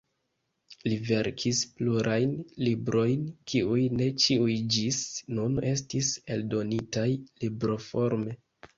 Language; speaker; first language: Esperanto; non-native, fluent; Kinyarwanda